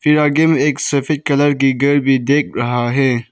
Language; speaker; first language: Hindi; non-native, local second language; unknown